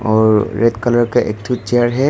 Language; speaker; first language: Hindi; non-native, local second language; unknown